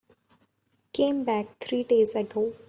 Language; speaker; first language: English; non-native, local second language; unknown